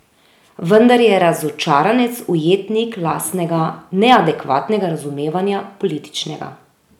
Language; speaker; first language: Slovenian; native; Slovenian